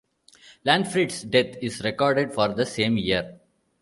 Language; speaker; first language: English; non-native, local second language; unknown